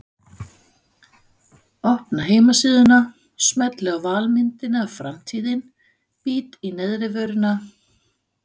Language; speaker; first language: Icelandic; non-native, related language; Danish